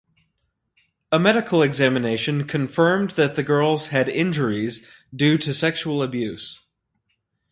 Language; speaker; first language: English; native; English